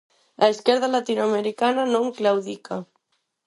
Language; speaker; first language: Galician; non-native, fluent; Spanish